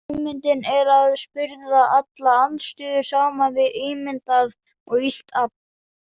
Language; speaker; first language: Icelandic; non-native, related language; Danish